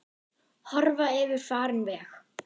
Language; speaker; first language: Icelandic; non-native, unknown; German